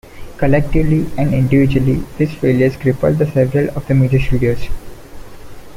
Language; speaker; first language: English; non-native, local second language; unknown